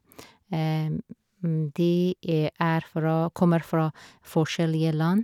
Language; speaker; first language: Norwegian; non-native, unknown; Persian